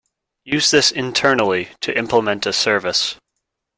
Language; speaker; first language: English; native; English